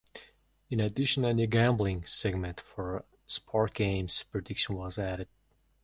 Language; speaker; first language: English; non-native, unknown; Mongolian